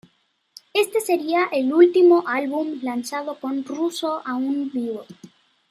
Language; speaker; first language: Spanish; native; Spanish